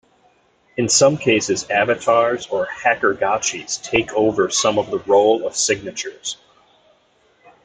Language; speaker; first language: English; native; English